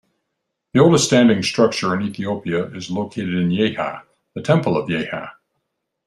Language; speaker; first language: English; native; English